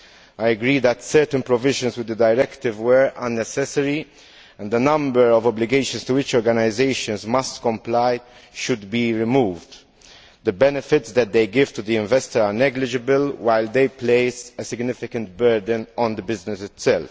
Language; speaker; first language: English; non-native, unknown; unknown